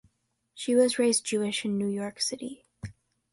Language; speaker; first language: English; native; English